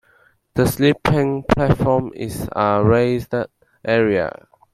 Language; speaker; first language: English; non-native, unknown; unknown